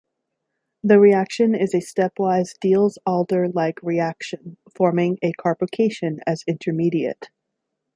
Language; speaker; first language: English; native; English